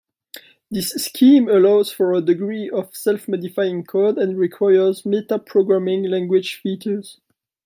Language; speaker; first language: English; non-native, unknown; French